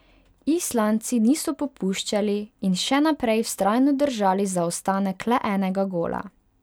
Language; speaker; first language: Slovenian; non-native, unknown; Hungarian